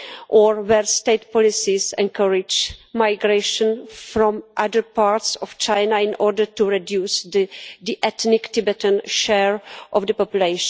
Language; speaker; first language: English; non-native, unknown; Czech